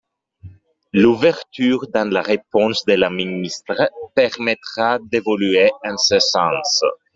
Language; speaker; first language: French; non-native, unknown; English